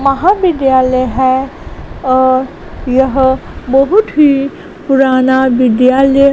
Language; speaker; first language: Hindi; non-native, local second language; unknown